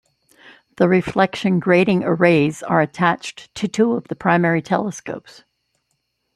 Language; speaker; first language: English; native; English